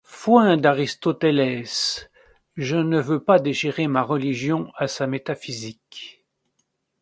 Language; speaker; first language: French; native; French